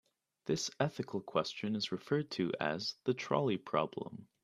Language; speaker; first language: English; native; English